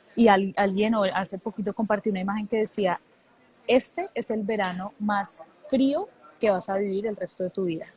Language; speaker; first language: Spanish; native; Spanish